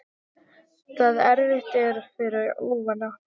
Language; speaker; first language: Icelandic; non-native, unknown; English